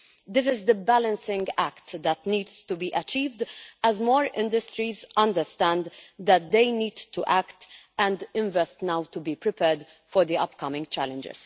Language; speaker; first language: English; non-native, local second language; Maltese